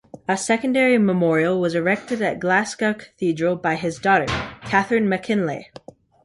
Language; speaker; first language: English; native; English